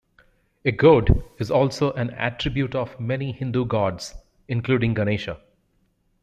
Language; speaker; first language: English; native; English